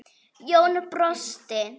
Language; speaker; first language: Icelandic; native; Icelandic